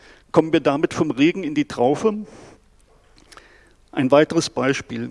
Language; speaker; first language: German; native; German